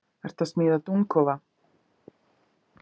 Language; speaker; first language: Icelandic; native; Icelandic